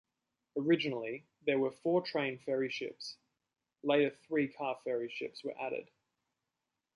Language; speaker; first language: English; native; English